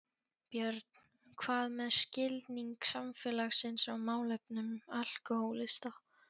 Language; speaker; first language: Icelandic; non-native, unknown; Polish